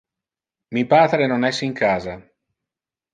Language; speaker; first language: Interlingua; non-native, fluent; Italian